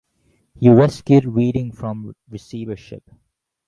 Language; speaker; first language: English; native; English